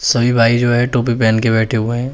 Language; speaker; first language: Hindi; native; Hindi